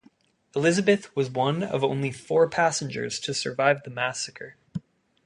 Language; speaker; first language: English; native; English